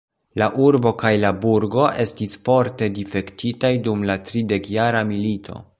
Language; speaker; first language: Esperanto; non-native, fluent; Polish